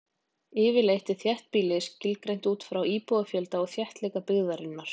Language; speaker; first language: Icelandic; native; Icelandic